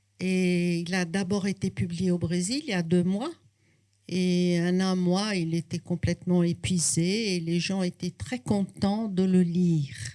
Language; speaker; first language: French; non-native, fluent; Portuguese